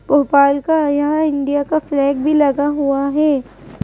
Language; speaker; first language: Hindi; native; Hindi